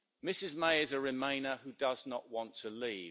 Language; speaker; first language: English; native; English